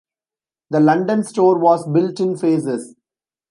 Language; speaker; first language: English; non-native, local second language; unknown